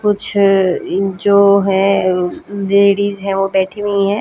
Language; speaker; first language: Hindi; native; Hindi